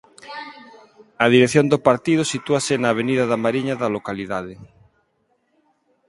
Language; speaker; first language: Galician; non-native, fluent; Spanish